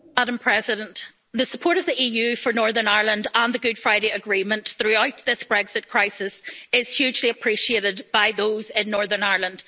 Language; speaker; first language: English; native; English